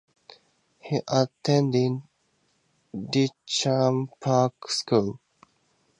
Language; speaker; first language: English; native; English